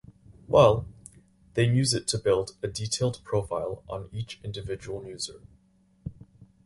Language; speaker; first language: English; native; English